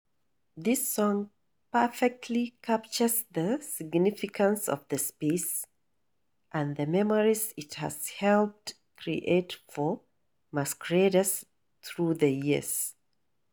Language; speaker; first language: English; non-native, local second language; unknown